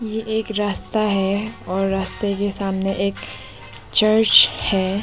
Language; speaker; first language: Hindi; non-native, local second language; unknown